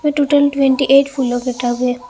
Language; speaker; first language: Hindi; non-native, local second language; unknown